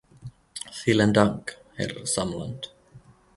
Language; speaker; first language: German; non-native, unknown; Finnish